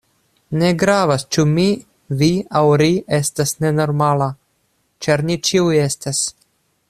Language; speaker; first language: Esperanto; non-native, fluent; Russian